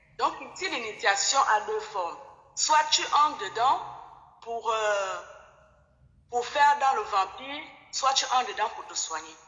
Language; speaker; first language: French; non-native, local second language; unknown